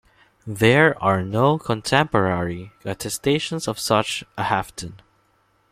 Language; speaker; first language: English; non-native, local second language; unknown